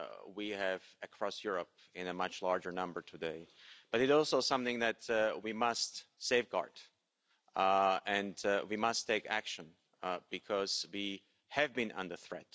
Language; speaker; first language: English; non-native, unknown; Slovak